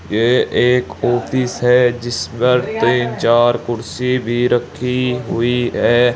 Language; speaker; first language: Hindi; native; Hindi